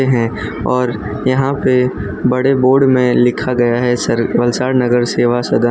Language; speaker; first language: Hindi; non-native, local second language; Gujarati